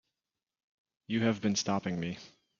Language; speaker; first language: English; native; English